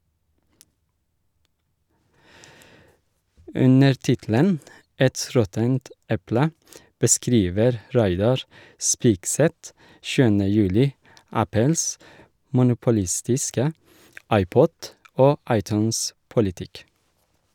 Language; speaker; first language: Norwegian; non-native, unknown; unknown